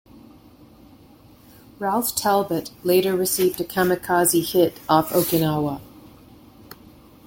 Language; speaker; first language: English; native; English